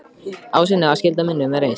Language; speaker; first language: Icelandic; native; Icelandic